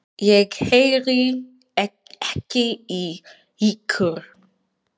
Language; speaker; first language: Icelandic; non-native, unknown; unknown